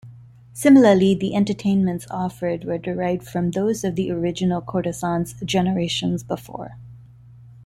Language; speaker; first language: English; non-native, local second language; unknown